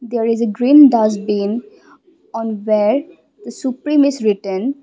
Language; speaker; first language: English; non-native, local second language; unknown